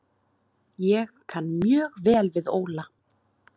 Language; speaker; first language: Icelandic; native; Icelandic